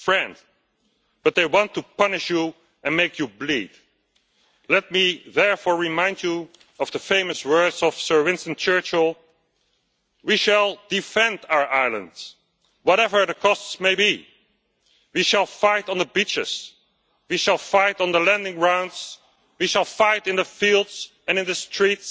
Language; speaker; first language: English; non-native, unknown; Dutch